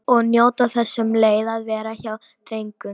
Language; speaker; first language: Icelandic; non-native, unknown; Polish